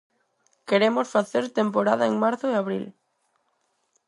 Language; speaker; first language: Galician; non-native, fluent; Spanish